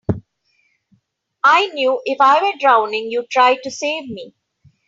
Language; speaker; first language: English; non-native, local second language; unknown